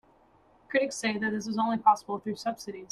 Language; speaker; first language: English; native; English